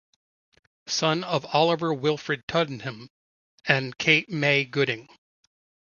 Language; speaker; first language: English; native; English